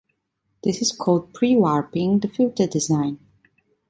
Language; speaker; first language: English; non-native, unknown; Italian